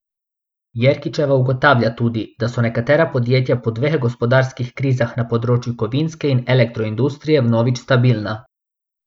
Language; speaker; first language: Slovenian; non-native, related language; Bosnian